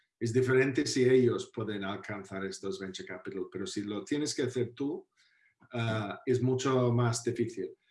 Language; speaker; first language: Spanish; non-native, fluent; English